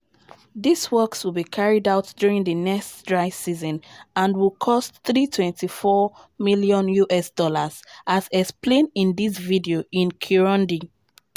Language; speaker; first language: English; non-native, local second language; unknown